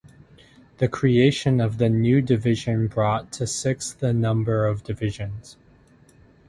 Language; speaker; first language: English; native; English